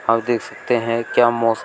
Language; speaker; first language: Hindi; native; Hindi